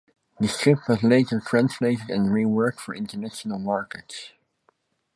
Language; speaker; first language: English; non-native, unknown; Dutch